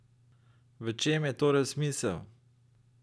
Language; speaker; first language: Slovenian; native; Slovenian